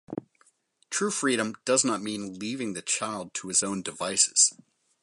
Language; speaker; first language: English; native; English